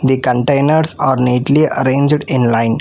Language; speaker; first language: English; non-native, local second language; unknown